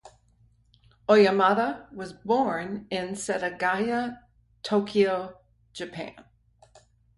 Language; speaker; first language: English; native; English